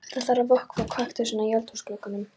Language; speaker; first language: Icelandic; non-native, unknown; Polish